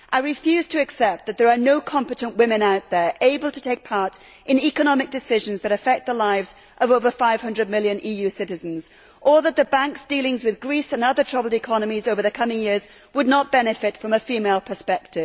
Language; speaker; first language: English; native; English